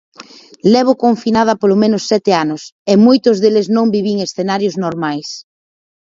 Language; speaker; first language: Galician; native; Galician